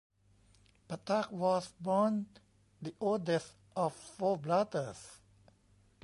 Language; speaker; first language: English; non-native, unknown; Thai